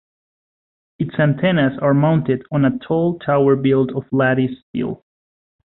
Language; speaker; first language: English; non-native, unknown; Spanish